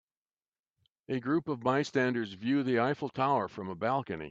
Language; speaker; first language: English; native; English